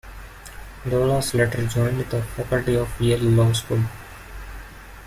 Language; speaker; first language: English; non-native, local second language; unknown